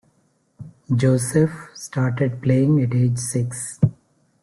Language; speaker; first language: English; non-native, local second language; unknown